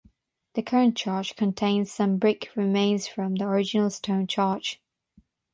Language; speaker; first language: English; non-native, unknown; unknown